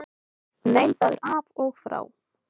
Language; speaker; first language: Icelandic; native; Icelandic